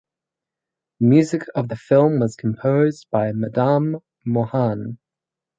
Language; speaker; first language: English; native; English